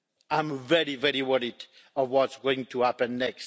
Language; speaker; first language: English; non-native, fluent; French